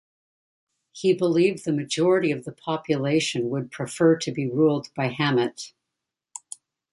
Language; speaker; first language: English; native; English